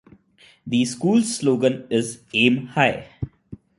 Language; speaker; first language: English; non-native, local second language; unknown